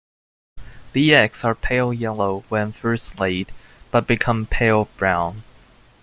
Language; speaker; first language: English; native; English